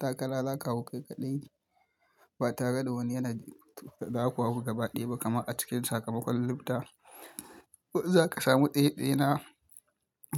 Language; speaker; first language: Hausa; native; Hausa